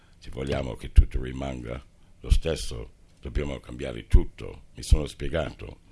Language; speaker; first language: Italian; non-native, fluent; English